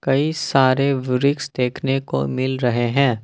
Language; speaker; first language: Hindi; non-native, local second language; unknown